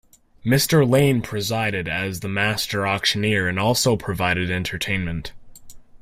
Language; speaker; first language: English; native; English